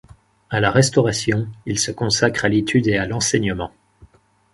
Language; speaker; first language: French; native; French